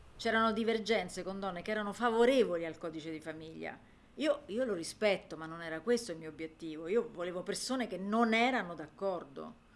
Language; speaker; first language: Italian; non-native, fluent; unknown